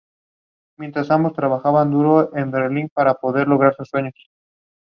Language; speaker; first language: English; non-native, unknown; Spanish